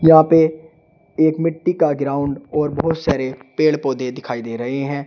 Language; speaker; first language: Hindi; native; Hindi